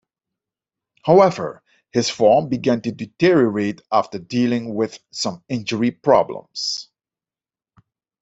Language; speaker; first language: English; non-native, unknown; Dutch